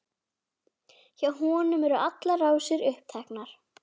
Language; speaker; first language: Icelandic; native; Icelandic